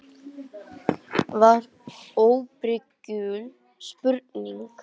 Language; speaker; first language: Icelandic; native; Icelandic